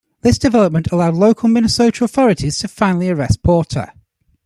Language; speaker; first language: English; native; English